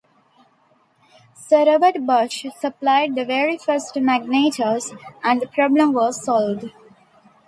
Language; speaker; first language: English; non-native, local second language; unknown